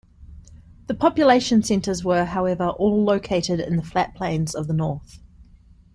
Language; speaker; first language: English; native; English